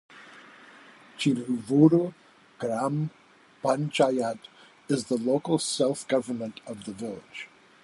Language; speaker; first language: English; native; English